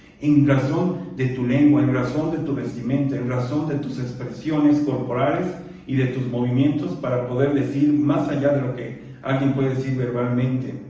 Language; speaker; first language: Spanish; non-native, local second language; Purepecha